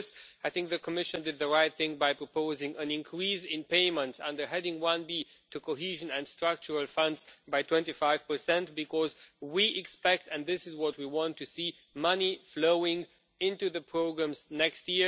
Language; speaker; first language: English; non-native, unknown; Romanian